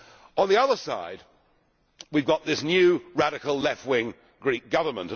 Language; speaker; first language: English; native; English